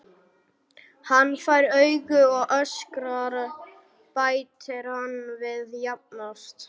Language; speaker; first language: Icelandic; non-native, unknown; German